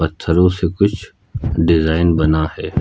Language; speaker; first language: Hindi; native; Hindi